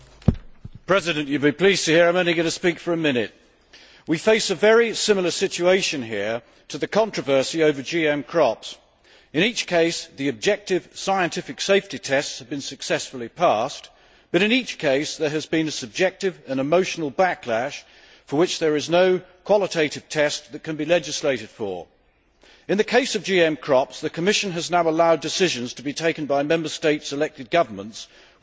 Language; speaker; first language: English; native; English